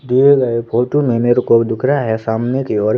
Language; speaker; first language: Hindi; native; Hindi